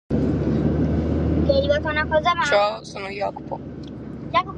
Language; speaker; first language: Sardinian; native; Sardinian